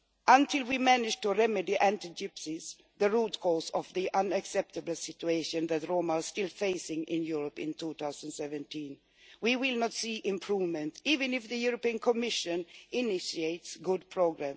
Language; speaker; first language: English; non-native, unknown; Swedish